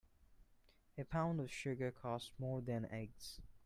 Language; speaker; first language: English; non-native, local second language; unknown